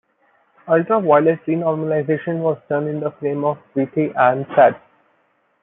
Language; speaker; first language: English; non-native, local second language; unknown